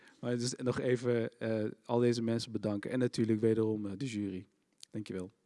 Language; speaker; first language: Dutch; early bilingual, other home language; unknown